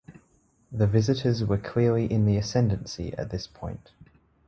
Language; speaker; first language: English; native; English